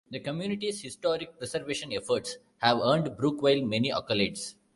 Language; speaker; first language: English; non-native, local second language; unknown